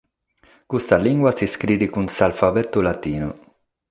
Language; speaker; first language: Sardinian; non-native, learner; Catalan